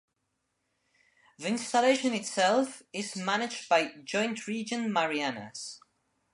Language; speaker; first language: English; non-native, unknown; Spanish